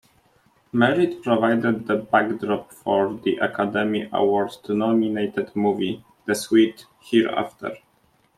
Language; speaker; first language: English; non-native, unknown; Polish